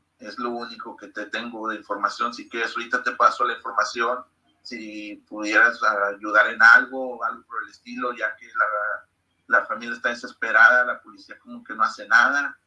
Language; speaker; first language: Spanish; early bilingual, heritage; Spanish